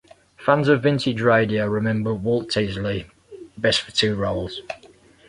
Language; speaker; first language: English; native; English